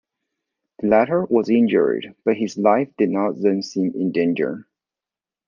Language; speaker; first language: English; non-native, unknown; Chinese